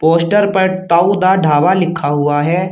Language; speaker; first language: Hindi; native; Hindi